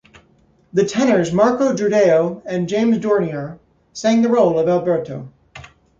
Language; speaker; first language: English; native; English